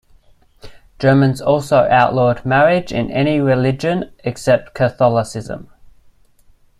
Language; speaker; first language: English; native; English